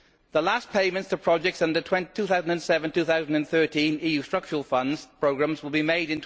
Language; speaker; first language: English; native; English